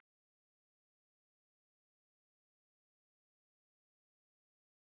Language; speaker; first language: Icelandic; native; Icelandic